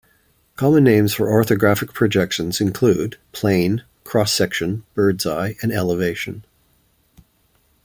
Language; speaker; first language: English; native; English